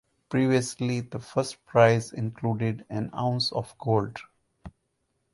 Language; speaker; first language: English; non-native, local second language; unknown